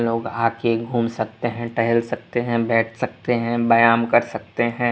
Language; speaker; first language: Hindi; non-native, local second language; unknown